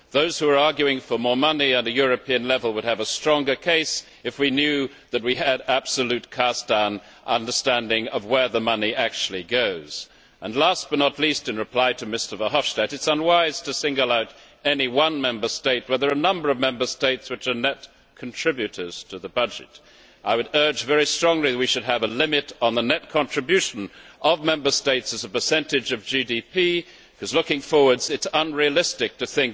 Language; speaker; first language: English; native; English